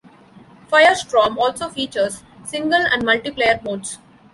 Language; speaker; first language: English; non-native, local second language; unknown